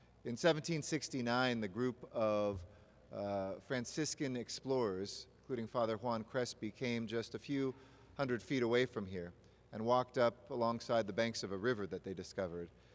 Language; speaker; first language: English; native; English